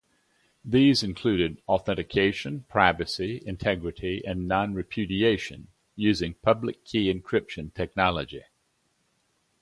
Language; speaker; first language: English; native; English